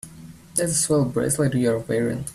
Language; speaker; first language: English; native; English